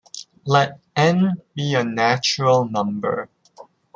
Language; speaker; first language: English; native; English